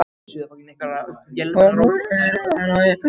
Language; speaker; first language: Icelandic; non-native, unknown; Macedonian